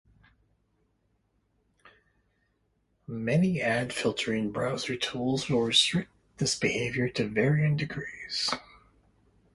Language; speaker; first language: English; native; English